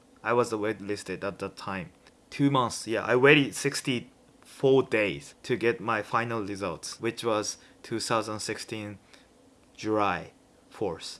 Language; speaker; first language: English; non-native, fluent; Japanese